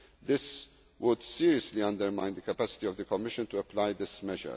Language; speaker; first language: English; non-native, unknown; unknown